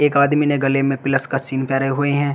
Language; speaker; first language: Hindi; native; Hindi